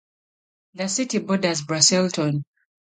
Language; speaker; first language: English; native; English